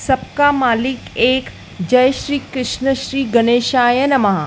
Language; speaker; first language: Hindi; native; Hindi